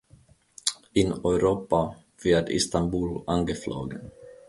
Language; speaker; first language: German; non-native, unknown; Finnish